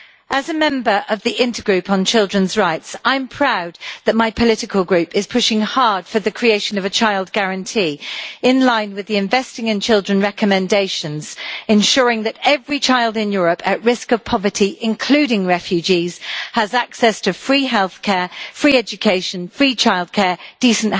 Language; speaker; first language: English; native; English